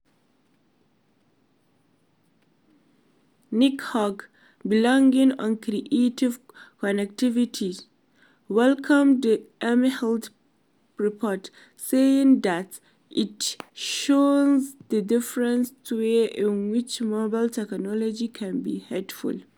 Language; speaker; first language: English; non-native, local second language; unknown